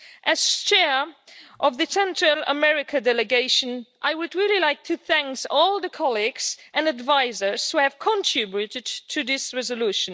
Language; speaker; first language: English; non-native, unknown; Luxembourgish